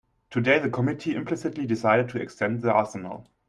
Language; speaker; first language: English; non-native, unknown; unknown